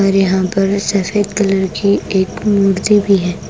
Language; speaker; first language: Hindi; non-native, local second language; Punjabi